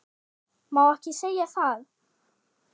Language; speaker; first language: Icelandic; non-native, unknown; German